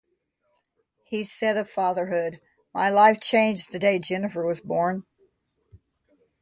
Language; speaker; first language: English; native; English